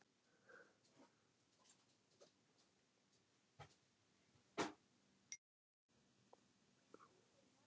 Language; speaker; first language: Icelandic; non-native, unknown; German